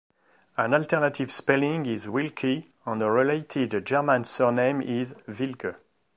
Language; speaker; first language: English; non-native, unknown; French